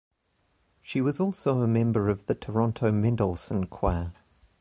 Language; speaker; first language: English; native; English